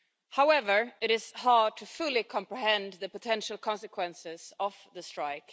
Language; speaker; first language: English; non-native, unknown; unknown